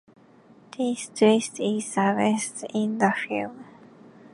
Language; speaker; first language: English; non-native, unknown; Japanese